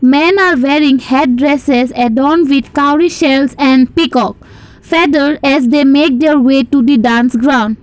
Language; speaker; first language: English; non-native, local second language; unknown